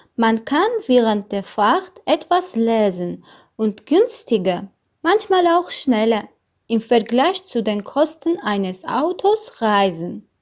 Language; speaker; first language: German; non-native, learner; Armenian